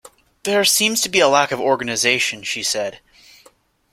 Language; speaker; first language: English; native; English